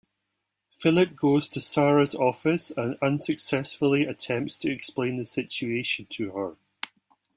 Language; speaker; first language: English; native; English